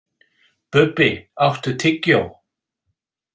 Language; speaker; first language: Icelandic; non-native, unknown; English